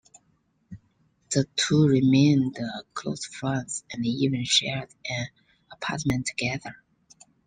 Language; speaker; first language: English; non-native, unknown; Chinese